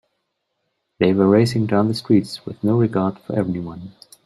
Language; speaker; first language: English; non-native, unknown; German